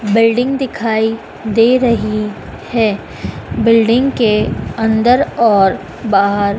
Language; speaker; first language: Hindi; native; Hindi